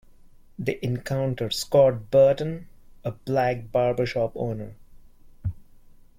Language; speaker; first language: English; non-native, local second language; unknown